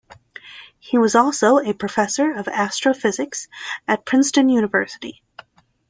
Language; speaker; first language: English; native; English